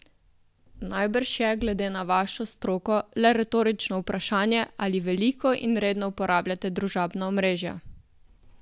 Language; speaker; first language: Slovenian; native; Slovenian